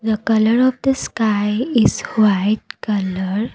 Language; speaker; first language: English; non-native, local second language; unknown